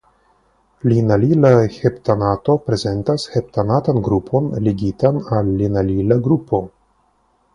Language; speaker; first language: Esperanto; non-native, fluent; Russian